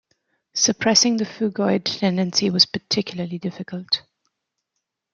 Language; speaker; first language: English; native; English